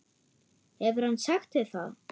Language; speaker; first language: Icelandic; non-native, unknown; German